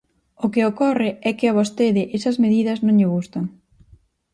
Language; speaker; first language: Galician; native; Galician